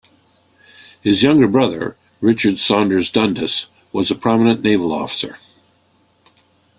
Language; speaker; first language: English; native; English